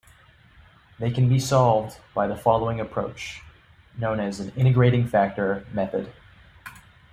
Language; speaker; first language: English; native; English